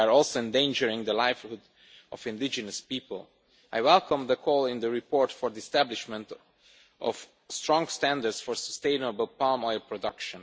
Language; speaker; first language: English; non-native, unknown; Romanian